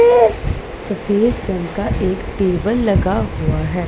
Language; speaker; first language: Hindi; non-native, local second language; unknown